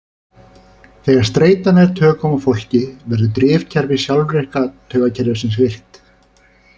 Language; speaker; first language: Icelandic; native; Icelandic